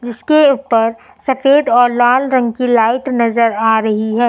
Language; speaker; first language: Hindi; native; Hindi